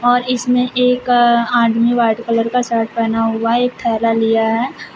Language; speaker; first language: Hindi; native; Hindi